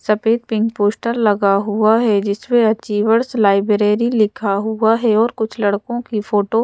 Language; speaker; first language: Hindi; native; Hindi